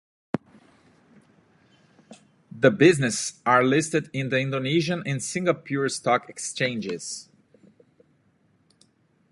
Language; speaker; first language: English; native; English